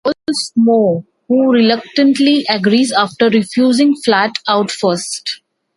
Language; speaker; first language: English; non-native, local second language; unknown